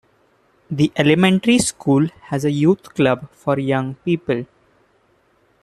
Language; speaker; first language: English; non-native, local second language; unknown